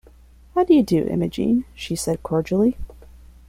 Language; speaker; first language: English; non-native, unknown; Spanish